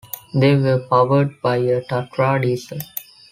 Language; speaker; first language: English; non-native, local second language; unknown